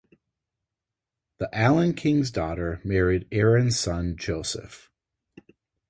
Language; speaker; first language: English; native; English